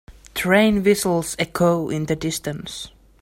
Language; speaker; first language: English; native; English